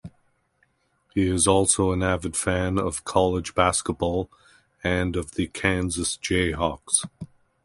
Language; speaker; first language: English; native; English